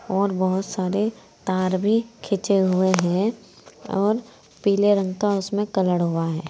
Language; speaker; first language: Hindi; native; Hindi